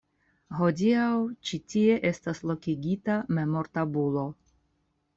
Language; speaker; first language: Esperanto; non-native, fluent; Russian